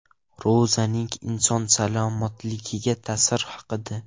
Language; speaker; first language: Uzbek; non-native, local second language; Russian